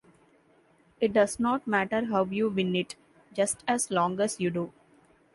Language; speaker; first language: English; non-native, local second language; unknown